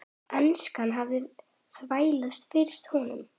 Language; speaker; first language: Icelandic; native; Icelandic